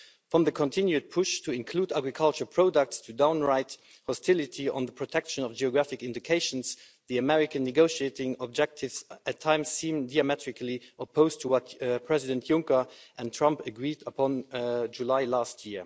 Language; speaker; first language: English; non-native, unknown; Luxembourgish